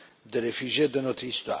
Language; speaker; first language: French; non-native, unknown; Romanian